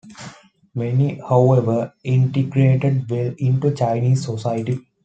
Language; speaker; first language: English; non-native, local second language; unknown